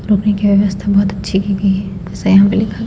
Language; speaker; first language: Hindi; native; Hindi